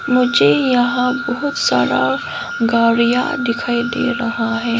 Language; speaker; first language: Hindi; non-native, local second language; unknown